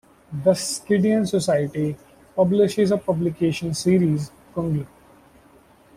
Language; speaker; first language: English; non-native, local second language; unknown